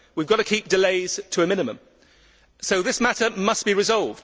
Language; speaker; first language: English; native; English